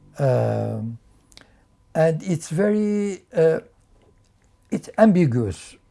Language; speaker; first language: English; non-native, fluent; French